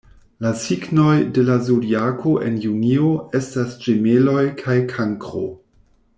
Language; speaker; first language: Esperanto; non-native, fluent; German